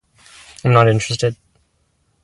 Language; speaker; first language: English; native; English